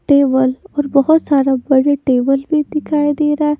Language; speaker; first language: Hindi; non-native, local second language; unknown